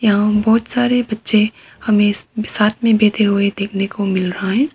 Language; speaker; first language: Hindi; non-native, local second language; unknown